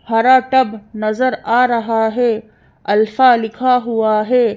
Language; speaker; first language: Hindi; native; Hindi